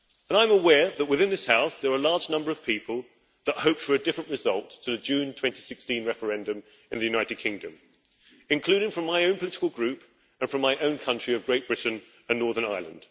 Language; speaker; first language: English; native; English